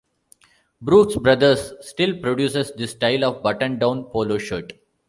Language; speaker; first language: English; non-native, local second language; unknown